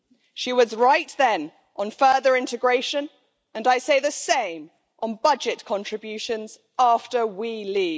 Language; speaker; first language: English; native; English